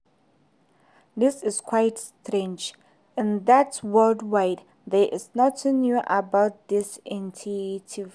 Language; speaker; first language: English; non-native, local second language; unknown